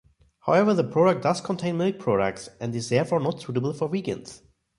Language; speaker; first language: English; non-native, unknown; German